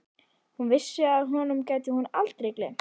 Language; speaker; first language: Icelandic; native; Icelandic